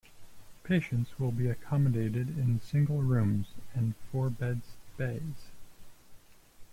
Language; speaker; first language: English; native; English